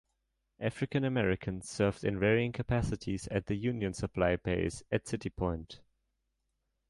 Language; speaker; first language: English; non-native, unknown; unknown